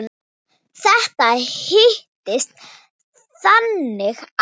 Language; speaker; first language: Icelandic; non-native, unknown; Thai